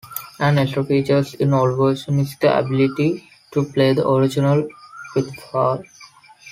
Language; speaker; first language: English; non-native, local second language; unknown